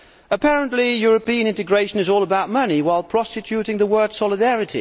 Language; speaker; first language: English; non-native, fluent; Dutch